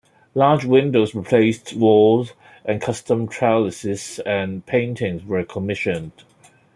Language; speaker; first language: English; non-native, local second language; Cantonese